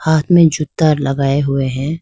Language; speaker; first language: Hindi; non-native, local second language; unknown